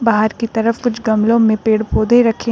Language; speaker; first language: Hindi; native; Hindi